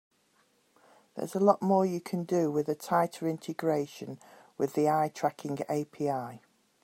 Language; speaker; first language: English; native; English